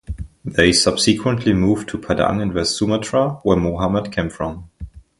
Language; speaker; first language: English; non-native, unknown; German